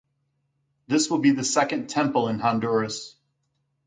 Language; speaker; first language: English; native; English